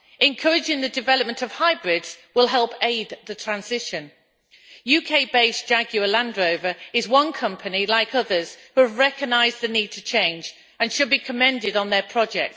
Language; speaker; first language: English; native; English